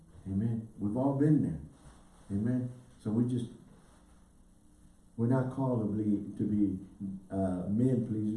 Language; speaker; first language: English; native; English